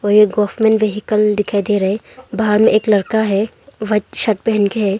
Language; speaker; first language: Hindi; non-native, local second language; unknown